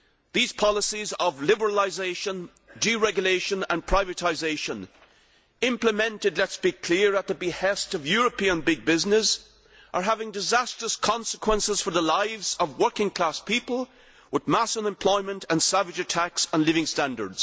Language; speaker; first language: English; native; English